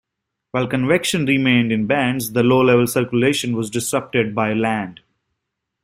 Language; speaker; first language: English; native; English